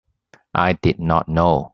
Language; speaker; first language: English; non-native, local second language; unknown